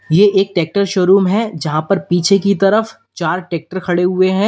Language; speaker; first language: Hindi; native; Hindi